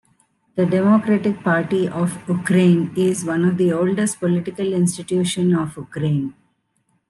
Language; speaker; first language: English; non-native, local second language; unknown